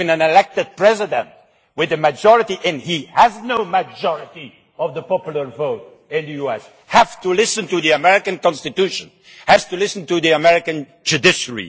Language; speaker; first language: English; non-native, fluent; Dutch